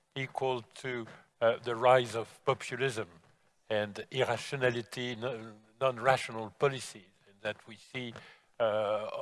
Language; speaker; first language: English; non-native, fluent; French